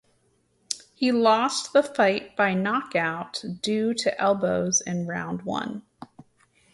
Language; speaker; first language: English; native; English